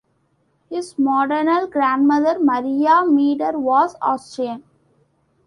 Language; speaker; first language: English; non-native, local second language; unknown